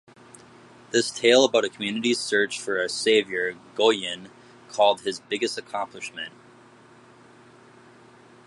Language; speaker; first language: English; native; English